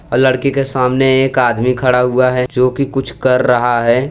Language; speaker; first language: Hindi; non-native, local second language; Gujarati